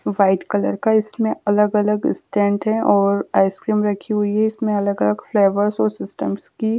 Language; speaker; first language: Hindi; native; Hindi